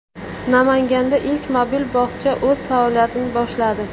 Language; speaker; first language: Uzbek; native; Uzbek